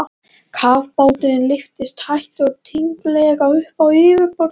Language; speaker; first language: Icelandic; non-native, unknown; Latvian